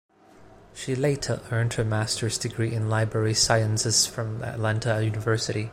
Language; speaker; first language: English; non-native, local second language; Cantonese